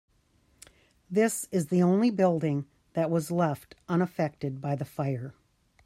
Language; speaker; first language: English; native; English